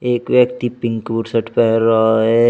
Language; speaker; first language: Hindi; native; Hindi